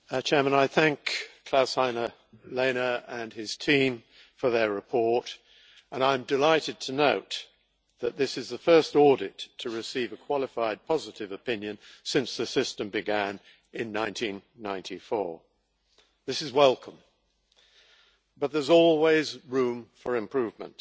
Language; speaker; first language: English; native; English